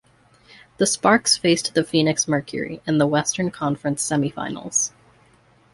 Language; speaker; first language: English; native; English